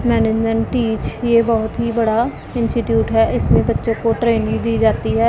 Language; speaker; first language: Hindi; non-native, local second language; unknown